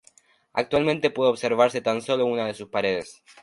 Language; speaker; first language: Spanish; native; Spanish